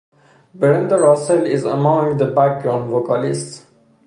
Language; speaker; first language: English; non-native, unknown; Persian